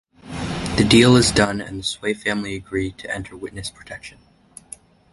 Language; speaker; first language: English; native; English